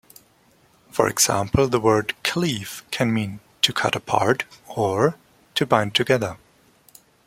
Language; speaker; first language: English; non-native, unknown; German